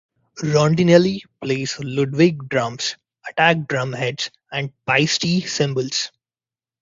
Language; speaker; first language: English; non-native, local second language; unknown